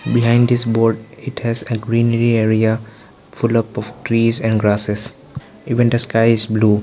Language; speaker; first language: English; non-native, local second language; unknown